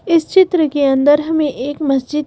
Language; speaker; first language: Hindi; native; Hindi